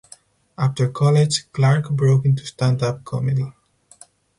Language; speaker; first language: English; non-native, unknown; Spanish